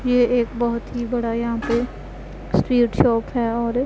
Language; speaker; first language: Hindi; non-native, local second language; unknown